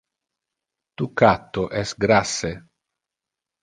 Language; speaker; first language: Interlingua; non-native, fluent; Italian